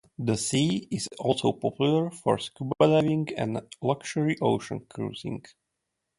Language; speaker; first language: English; non-native, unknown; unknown